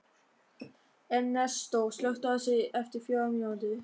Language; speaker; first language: Icelandic; non-native, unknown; German